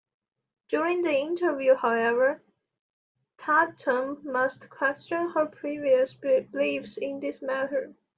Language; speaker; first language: English; non-native, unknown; Chinese